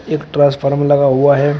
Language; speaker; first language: Hindi; native; Hindi